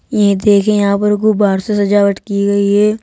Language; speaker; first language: Hindi; native; Hindi